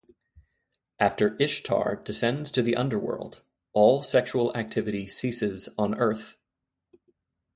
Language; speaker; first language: English; native; English